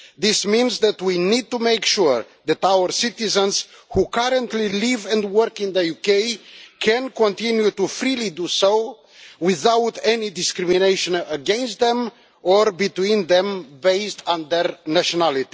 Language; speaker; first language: English; non-native, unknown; Romanian